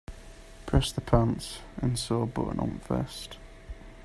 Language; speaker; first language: English; native; English